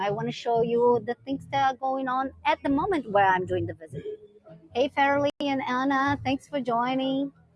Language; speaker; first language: English; non-native, fluent; Portuguese